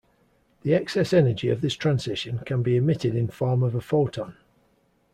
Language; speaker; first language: English; native; English